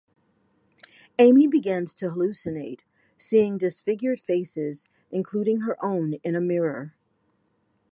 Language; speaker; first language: English; native; English